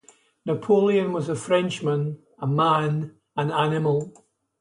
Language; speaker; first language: English; native; English